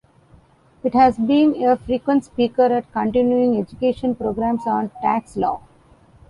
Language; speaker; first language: English; non-native, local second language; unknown